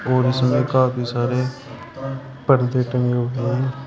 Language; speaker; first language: Hindi; native; Hindi